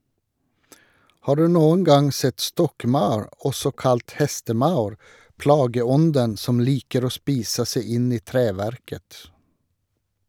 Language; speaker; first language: Norwegian; non-native, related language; Swedish